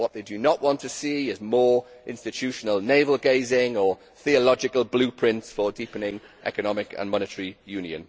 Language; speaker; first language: English; native; English